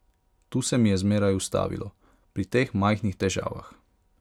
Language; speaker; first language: Slovenian; non-native, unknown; Hungarian